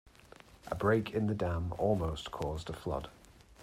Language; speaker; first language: English; native; English